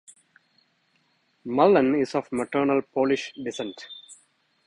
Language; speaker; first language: English; non-native, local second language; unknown